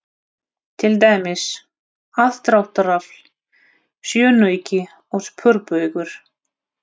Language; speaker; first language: Icelandic; non-native, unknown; Russian